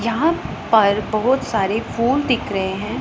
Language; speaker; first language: Hindi; non-native, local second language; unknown